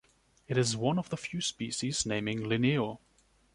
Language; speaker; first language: English; non-native, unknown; German